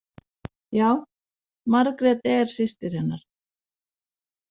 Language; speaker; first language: Icelandic; non-native, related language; Danish